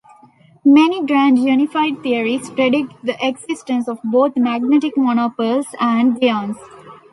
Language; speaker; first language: English; non-native, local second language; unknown